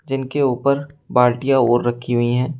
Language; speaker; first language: Hindi; native; Hindi